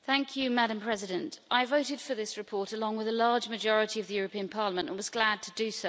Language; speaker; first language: English; native; English